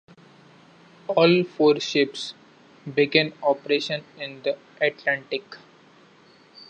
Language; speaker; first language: English; non-native, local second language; Marathi